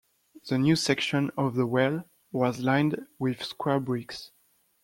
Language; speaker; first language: English; non-native, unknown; French